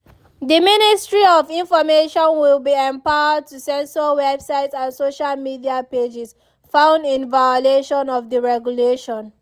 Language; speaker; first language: English; non-native, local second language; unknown